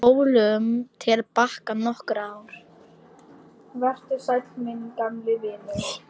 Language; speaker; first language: Icelandic; non-native, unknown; Polish